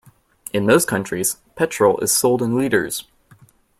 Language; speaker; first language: English; native; English